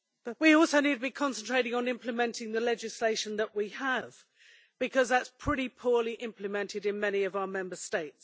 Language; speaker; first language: English; native; English